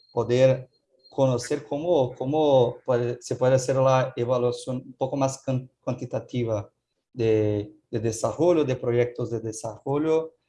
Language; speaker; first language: Spanish; non-native, fluent; Portuguese